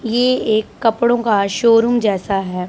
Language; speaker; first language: Hindi; non-native, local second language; Punjabi